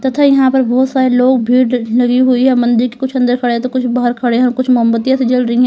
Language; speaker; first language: Hindi; native; Hindi